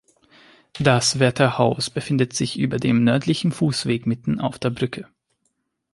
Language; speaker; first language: German; non-native, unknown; Hungarian